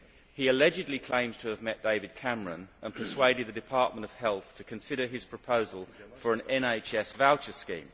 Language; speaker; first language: English; native; English